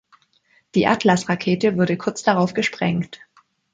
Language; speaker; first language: German; native; German